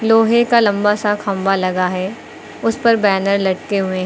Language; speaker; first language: Hindi; native; Hindi